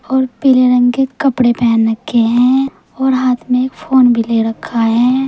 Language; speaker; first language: Hindi; native; Hindi